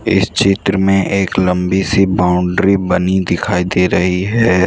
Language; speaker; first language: Hindi; non-native, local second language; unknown